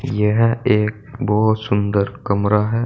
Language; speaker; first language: Hindi; native; Hindi